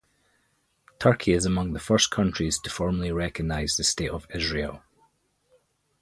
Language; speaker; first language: English; native; English